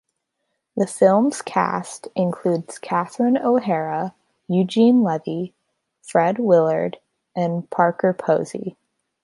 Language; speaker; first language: English; native; English